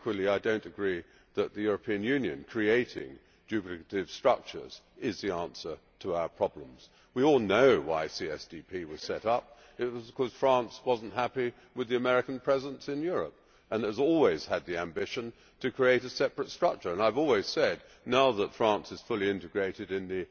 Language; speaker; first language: English; native; English